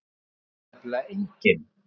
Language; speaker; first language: Icelandic; native; Icelandic